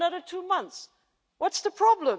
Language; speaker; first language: English; non-native, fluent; Dutch